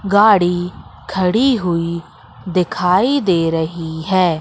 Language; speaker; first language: Hindi; native; Hindi